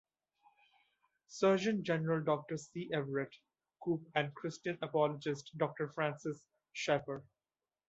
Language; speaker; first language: English; non-native, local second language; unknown